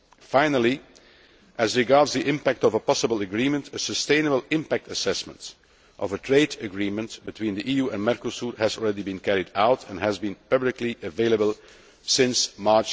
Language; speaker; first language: English; non-native, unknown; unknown